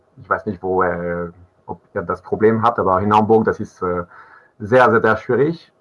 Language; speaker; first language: German; non-native, fluent; French